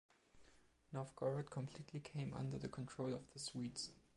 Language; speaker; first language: English; non-native, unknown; German